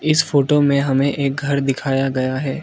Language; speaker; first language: Hindi; non-native, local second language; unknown